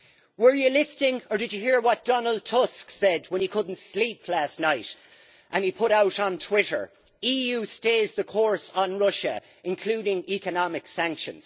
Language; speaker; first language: English; native; English